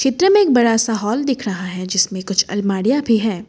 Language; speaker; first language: Hindi; non-native, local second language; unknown